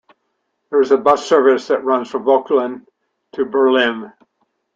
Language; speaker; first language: English; native; English